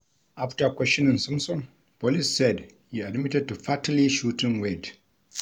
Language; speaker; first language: English; non-native, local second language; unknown